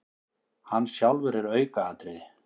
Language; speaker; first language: Icelandic; native; Icelandic